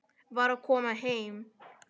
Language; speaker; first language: Icelandic; non-native, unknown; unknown